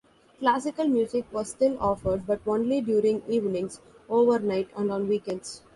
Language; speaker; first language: English; non-native, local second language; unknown